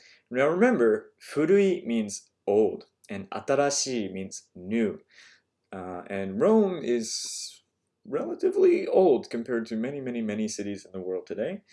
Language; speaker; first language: English; native; English